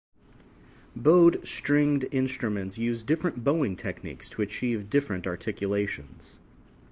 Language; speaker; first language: English; native; English